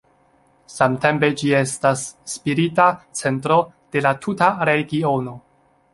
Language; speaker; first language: Esperanto; non-native, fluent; Chinese